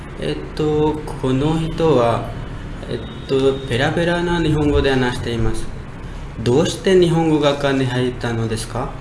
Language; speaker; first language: Japanese; non-native, learner; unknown